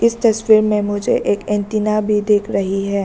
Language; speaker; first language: Hindi; non-native, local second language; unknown